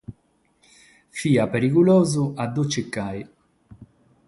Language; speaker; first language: Sardinian; non-native, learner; Catalan